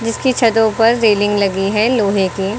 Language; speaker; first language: Hindi; native; Hindi